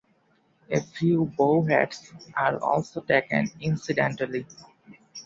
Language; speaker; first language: English; non-native, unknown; Bangla